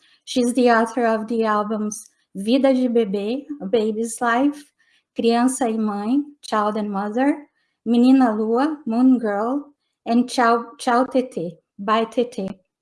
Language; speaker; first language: English; non-native, fluent; Portuguese